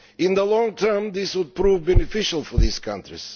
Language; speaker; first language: English; non-native, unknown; Bulgarian